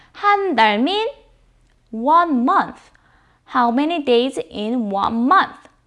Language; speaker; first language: English; non-native, fluent; Korean